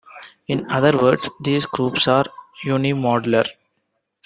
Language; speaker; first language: English; non-native, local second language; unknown